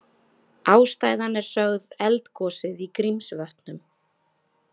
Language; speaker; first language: Icelandic; native; Icelandic